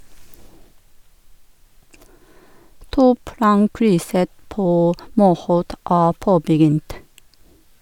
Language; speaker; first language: Norwegian; non-native, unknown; Japanese